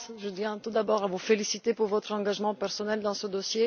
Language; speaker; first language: French; non-native, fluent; Bulgarian